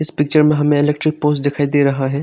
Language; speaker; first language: Hindi; non-native, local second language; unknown